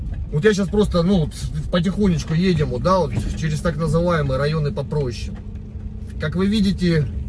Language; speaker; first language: Russian; native; Russian